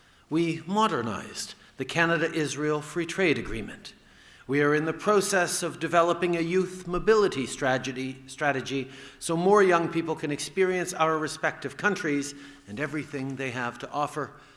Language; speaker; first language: English; native; English